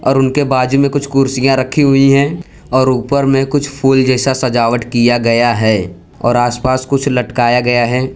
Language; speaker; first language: Hindi; non-native, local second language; Gujarati